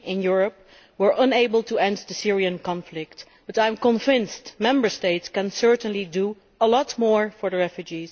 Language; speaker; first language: English; non-native, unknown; Dutch